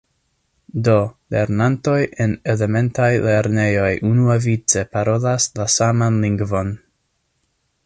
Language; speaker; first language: Esperanto; non-native, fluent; English